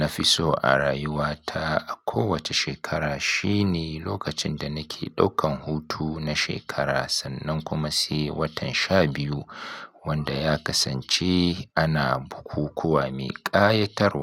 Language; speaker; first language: Hausa; native; Hausa